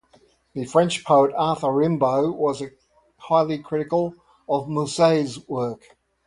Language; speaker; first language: English; native; English